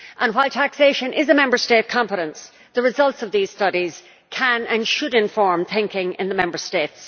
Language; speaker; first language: English; native; English